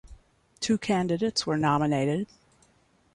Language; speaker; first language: English; native; English